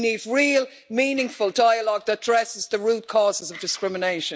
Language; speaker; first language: English; native; English